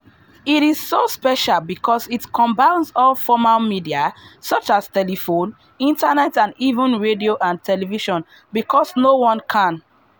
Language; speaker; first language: English; non-native, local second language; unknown